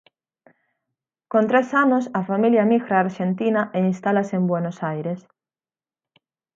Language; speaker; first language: Galician; native; Galician